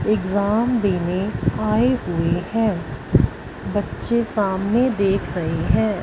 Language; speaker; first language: Hindi; non-native, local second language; Punjabi